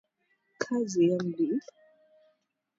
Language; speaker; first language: English; native; English